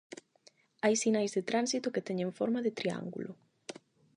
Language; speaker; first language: Galician; non-native, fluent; Spanish